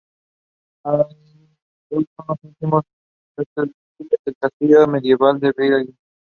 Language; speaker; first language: English; non-native, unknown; Spanish